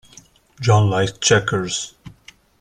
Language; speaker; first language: English; non-native, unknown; Italian